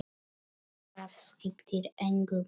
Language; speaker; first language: Icelandic; non-native, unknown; Polish